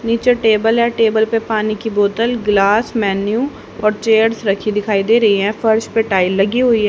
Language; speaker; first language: Hindi; native; Hindi